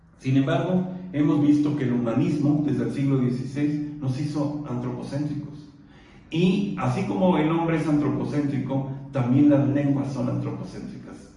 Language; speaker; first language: Spanish; non-native, local second language; Purepecha